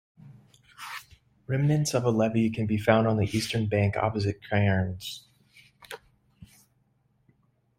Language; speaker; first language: English; native; English